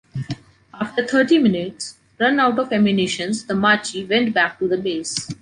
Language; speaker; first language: English; non-native, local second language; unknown